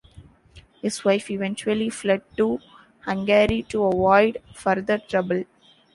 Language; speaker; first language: English; non-native, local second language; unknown